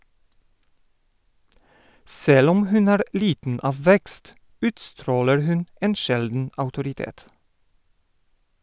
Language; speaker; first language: Norwegian; non-native, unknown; Polish